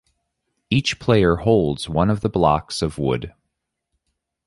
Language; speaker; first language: English; native; English